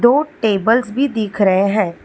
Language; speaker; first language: Hindi; non-native, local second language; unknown